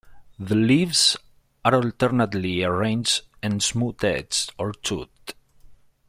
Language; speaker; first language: English; non-native, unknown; Spanish